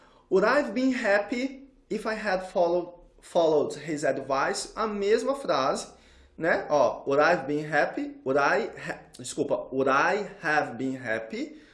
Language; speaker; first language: English; non-native, fluent; Portuguese